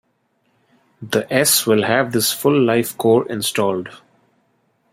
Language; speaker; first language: English; non-native, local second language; Bangla